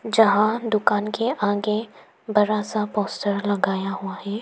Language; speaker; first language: Hindi; non-native, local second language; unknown